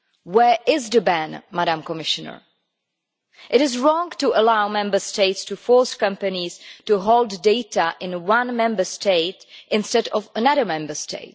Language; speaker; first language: English; non-native, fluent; Czech